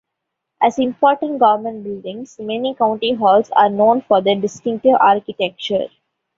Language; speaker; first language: English; non-native, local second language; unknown